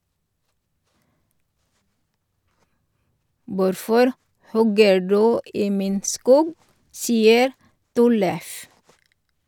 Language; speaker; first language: Norwegian; non-native, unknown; Filipino